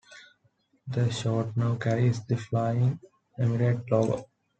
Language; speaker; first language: English; non-native, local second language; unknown